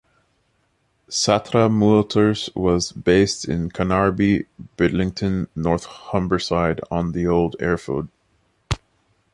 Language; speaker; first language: English; native; English